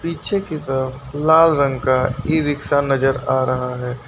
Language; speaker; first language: Hindi; native; Hindi